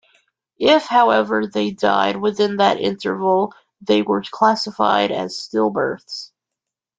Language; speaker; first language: English; native; English